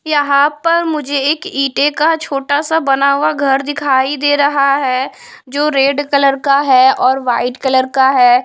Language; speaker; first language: Hindi; non-native, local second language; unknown